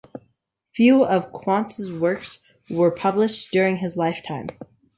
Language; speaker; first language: English; native; English